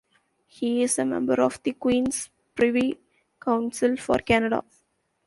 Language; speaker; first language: English; non-native, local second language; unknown